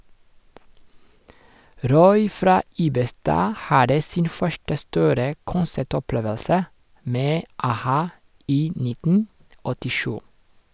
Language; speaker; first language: Norwegian; non-native, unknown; Rundi